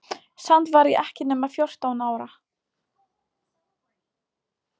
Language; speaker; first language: Icelandic; non-native, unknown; Polish